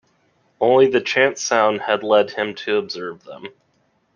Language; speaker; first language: English; native; English